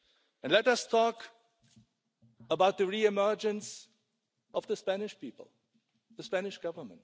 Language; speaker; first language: English; non-native, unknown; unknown